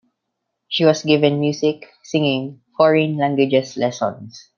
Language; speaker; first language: English; non-native, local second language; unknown